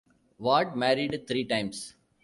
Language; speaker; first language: English; non-native, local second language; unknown